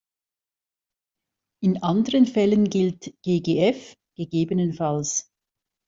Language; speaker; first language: German; native; German